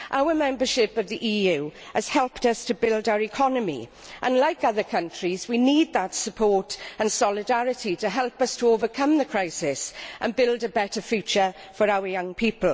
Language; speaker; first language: English; native; English